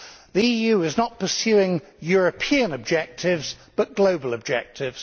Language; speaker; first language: English; native; English